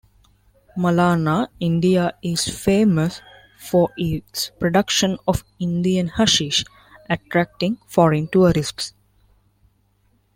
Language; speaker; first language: English; non-native, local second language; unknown